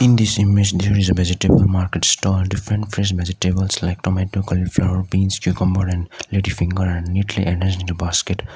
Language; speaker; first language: English; non-native, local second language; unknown